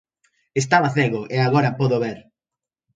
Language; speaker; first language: Galician; native; Galician